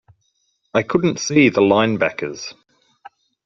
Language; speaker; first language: English; native; English